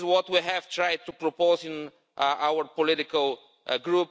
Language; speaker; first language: English; non-native, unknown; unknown